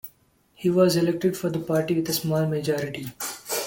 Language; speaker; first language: English; non-native, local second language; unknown